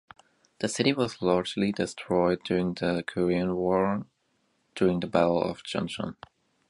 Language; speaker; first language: English; native; English